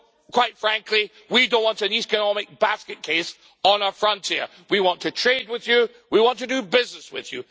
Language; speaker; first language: English; native; English